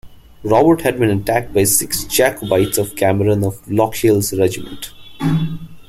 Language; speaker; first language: English; non-native, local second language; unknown